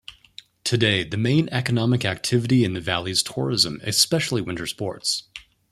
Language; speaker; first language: English; native; English